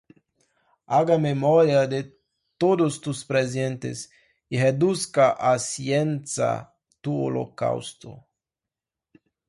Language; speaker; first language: Spanish; non-native, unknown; Portuguese